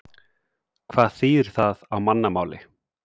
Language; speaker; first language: Icelandic; native; Icelandic